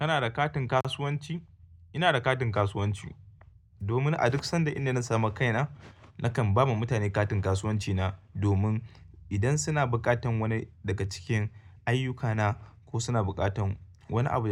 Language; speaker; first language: Hausa; native; Hausa